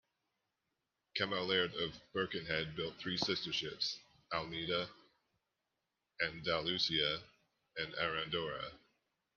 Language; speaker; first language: English; native; English